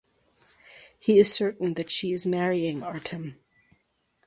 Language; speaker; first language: English; native; English